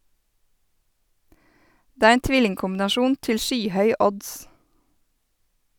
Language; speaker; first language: Norwegian; native; Norwegian